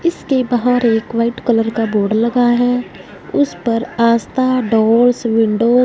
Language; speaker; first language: Hindi; non-native, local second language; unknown